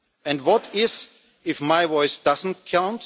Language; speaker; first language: English; non-native, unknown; German